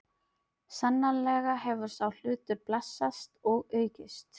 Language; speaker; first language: Icelandic; non-native, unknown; Filipino